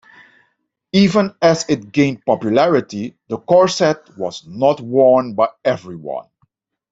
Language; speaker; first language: English; non-native, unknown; Dutch